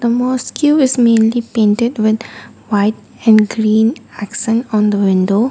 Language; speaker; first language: English; non-native, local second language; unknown